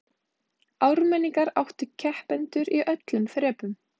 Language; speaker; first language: Icelandic; native; Icelandic